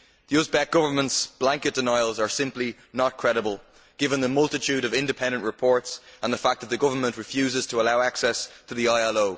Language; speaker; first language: English; native; English